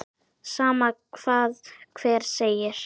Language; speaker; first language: Icelandic; native; Icelandic